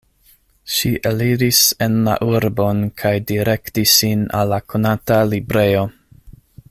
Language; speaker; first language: Esperanto; non-native, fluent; English